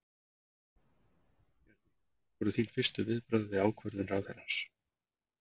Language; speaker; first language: Icelandic; native; Icelandic